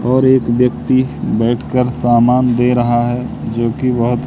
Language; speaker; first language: Hindi; native; Hindi